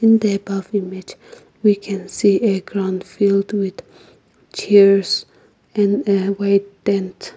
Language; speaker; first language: English; non-native, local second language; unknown